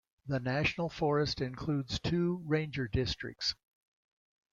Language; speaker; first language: English; native; English